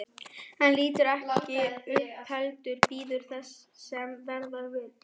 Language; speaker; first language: Icelandic; non-native, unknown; German